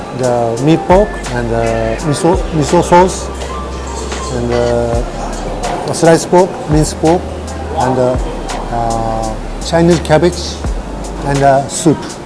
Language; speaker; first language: English; non-native, fluent; Japanese